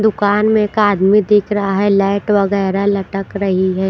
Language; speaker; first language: Hindi; non-native, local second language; Punjabi